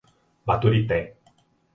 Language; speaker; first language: Portuguese; native; Portuguese